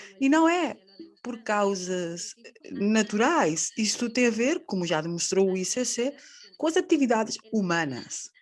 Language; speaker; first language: Portuguese; non-native, fluent; Spanish